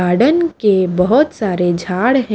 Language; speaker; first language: Hindi; native; Hindi